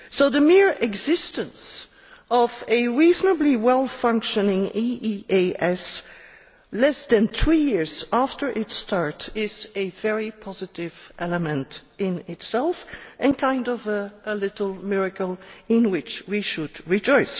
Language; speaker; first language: English; non-native, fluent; Dutch